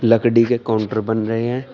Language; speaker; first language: Hindi; native; Hindi